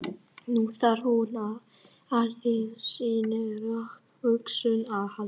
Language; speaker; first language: Icelandic; non-native, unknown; Vietnamese